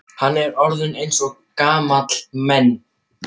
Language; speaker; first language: Icelandic; non-native, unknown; German